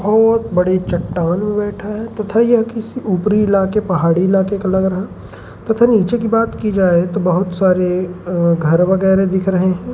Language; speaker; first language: Hindi; native; Hindi